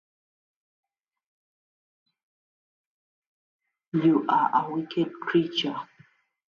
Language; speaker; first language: English; native; English